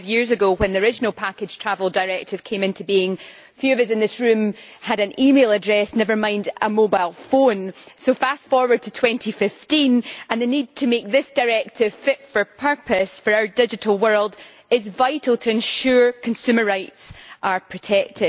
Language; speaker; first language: English; native; English